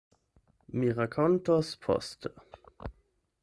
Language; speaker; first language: Esperanto; non-native, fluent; German